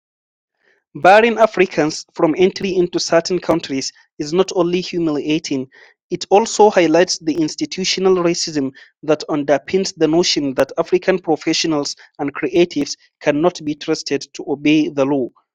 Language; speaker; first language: English; non-native, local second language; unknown